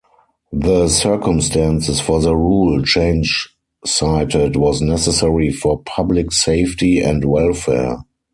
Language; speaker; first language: English; non-native, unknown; German